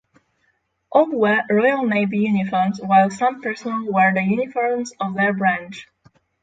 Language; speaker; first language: English; non-native, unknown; Polish